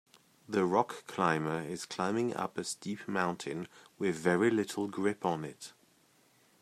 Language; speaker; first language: English; native; English